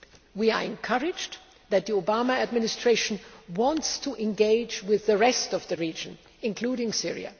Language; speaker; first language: English; non-native, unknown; German